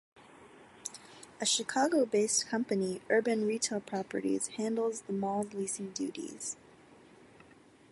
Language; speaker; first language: English; native; English